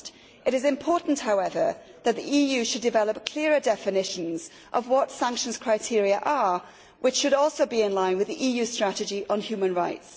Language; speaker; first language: English; native; English